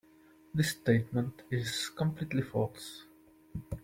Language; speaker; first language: English; non-native, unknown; Czech